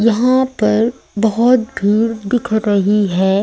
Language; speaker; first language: Hindi; native; Hindi